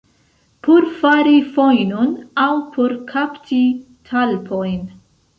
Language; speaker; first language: Esperanto; non-native, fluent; Central Kurdish